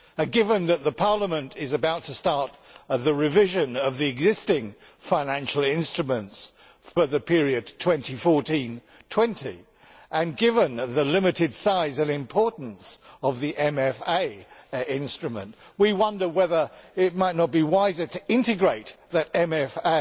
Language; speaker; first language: English; native; English